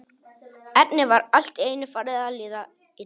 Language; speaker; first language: Icelandic; non-native, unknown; Polish